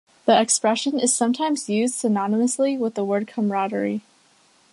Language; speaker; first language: English; native; English